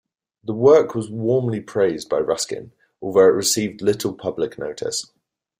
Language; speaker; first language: English; native; English